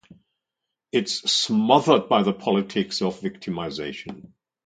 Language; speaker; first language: English; non-native, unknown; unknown